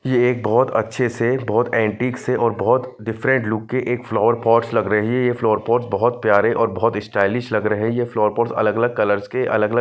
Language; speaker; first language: Hindi; non-native, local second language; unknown